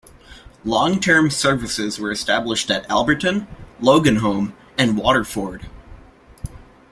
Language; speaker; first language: English; native; English